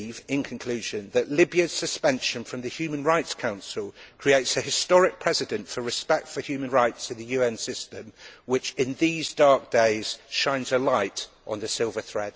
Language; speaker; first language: English; native; English